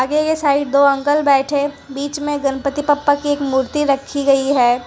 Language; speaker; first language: Hindi; non-native, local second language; Gujarati